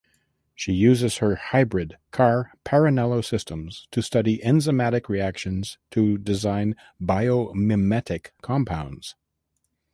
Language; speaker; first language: English; native; English